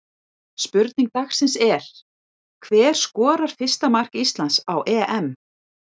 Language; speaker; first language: Icelandic; native; Icelandic